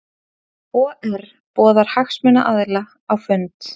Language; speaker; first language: Icelandic; native; Icelandic